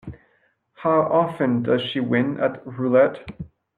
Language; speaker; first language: English; non-native, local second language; French